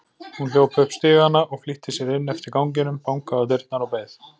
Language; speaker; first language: Icelandic; native; Icelandic